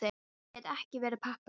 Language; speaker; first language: Icelandic; non-native, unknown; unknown